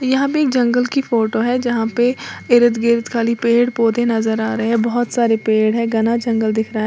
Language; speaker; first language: Hindi; native; Hindi